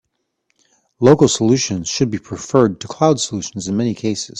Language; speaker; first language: English; native; English